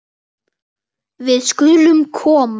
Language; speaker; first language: Icelandic; native; Icelandic